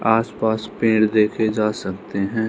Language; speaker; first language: Hindi; non-native, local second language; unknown